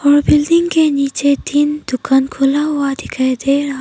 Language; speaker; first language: Hindi; non-native, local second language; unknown